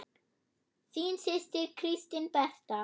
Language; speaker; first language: Icelandic; non-native, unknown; German